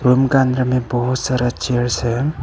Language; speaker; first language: Hindi; non-native, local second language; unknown